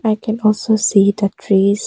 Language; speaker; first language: English; non-native, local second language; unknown